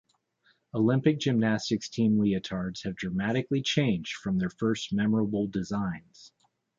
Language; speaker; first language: English; native; English